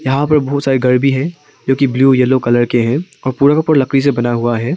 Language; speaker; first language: Hindi; non-native, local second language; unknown